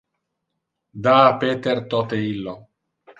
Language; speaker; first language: Interlingua; non-native, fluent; Italian